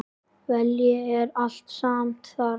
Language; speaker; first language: Icelandic; native; Icelandic